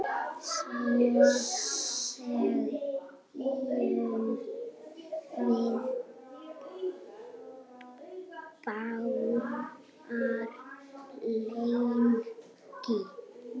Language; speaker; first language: Icelandic; native; Icelandic